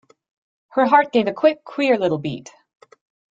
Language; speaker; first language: English; native; English